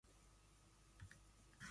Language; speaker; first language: English; non-native, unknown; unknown